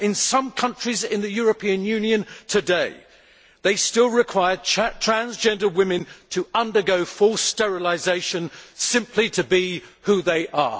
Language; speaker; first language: English; native; English